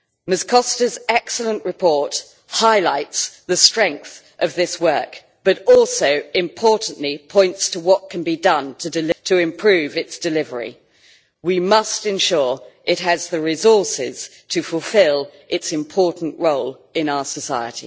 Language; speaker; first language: English; native; English